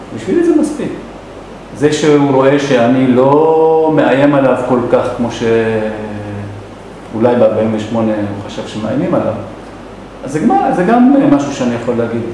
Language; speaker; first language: Hebrew; non-native, local second language; Arabic